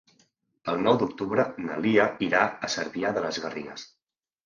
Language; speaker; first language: Catalan; native; Catalan